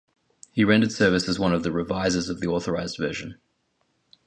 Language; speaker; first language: English; native; English